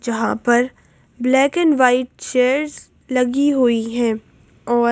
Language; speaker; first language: Hindi; native; Hindi